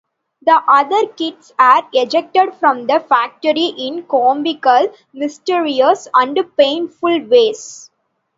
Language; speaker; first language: English; non-native, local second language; Tamil